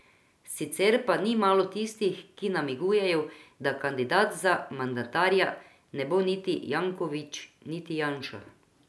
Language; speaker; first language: Slovenian; non-native, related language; Croatian